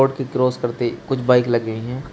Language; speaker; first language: Hindi; native; Hindi